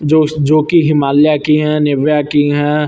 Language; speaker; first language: Hindi; native; Hindi